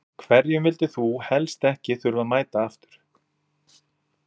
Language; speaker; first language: Icelandic; native; Icelandic